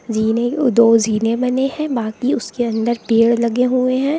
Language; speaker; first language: Hindi; native; Hindi